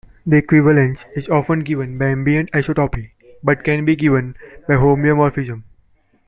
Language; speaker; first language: English; non-native, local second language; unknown